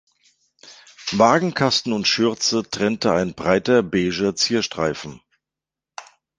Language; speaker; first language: German; native; German